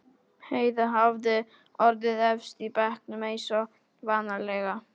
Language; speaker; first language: Icelandic; non-native, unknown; Polish